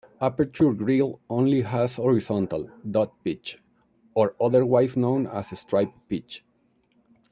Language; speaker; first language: English; non-native, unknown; Spanish